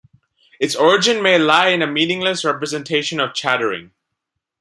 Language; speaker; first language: English; non-native, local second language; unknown